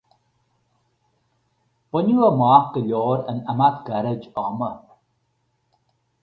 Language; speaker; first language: Irish; native; Irish